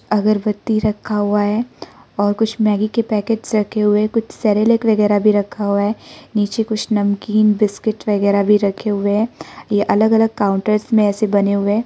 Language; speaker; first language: Hindi; non-native, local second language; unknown